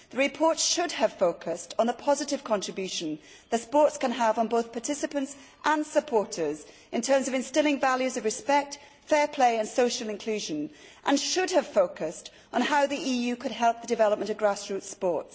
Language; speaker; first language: English; native; English